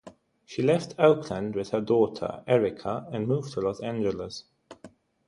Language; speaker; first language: English; non-native, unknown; German